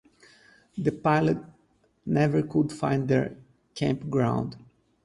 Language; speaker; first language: English; native; English